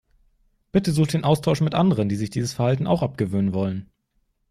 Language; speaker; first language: German; native; German